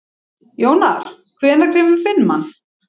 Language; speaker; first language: Icelandic; native; Icelandic